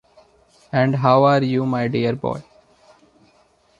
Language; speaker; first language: English; non-native, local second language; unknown